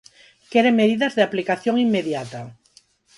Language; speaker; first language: Galician; non-native, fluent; Spanish